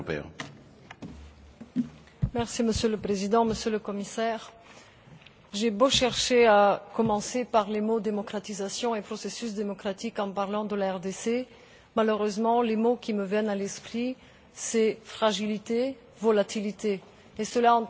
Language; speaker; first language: French; non-native, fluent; Bulgarian